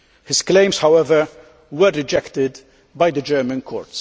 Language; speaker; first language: English; non-native, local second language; Maltese